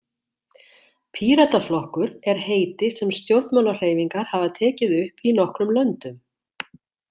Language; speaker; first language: Icelandic; native; Icelandic